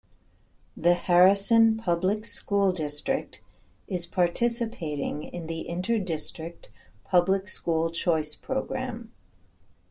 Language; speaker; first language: English; native; English